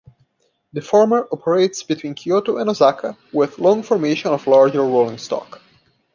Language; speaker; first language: English; non-native, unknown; Portuguese